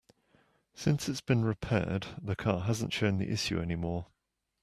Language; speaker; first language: English; native; English